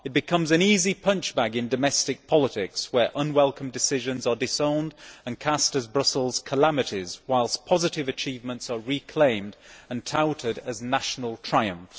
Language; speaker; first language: English; native; English